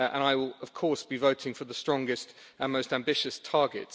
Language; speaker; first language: English; native; English